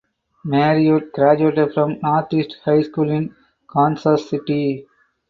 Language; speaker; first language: English; non-native, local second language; Tamil